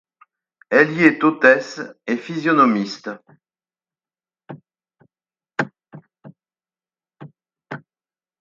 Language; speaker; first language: French; native; French